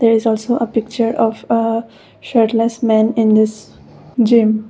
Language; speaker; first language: English; non-native, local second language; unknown